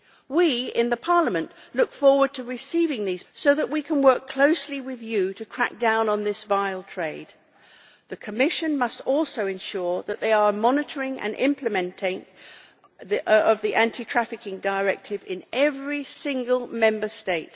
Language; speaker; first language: English; native; English